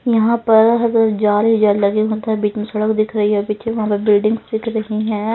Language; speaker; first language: Hindi; non-native, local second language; Punjabi